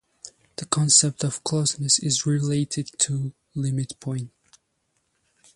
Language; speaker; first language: English; native; English